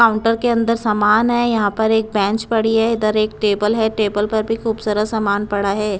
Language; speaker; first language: Hindi; non-native, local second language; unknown